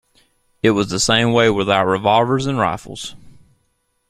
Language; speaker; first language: English; native; English